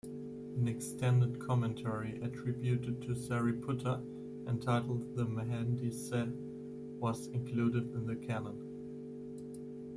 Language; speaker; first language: English; non-native, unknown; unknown